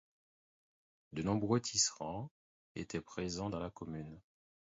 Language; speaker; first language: French; non-native, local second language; Haitian Creole